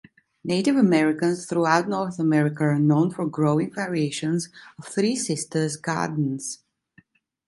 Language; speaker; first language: English; non-native, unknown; Italian